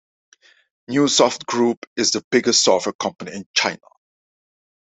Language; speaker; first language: English; non-native, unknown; Dutch